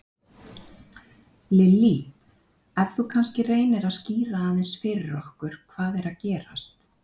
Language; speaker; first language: Icelandic; native; Icelandic